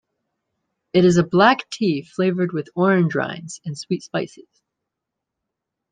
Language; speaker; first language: English; native; English